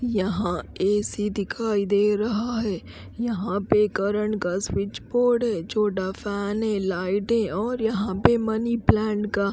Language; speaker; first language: Hindi; native; Hindi